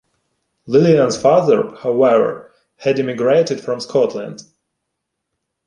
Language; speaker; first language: English; non-native, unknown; Ukrainian